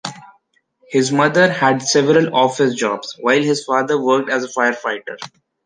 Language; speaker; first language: English; non-native, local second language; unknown